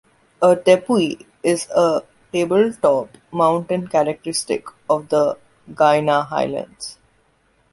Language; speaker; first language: English; non-native, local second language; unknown